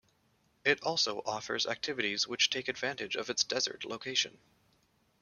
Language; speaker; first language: English; native; English